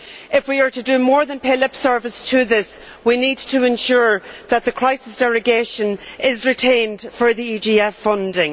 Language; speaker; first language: English; native; English